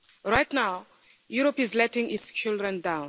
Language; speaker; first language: English; non-native, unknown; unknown